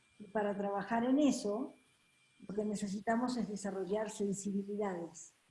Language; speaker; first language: Spanish; native; Spanish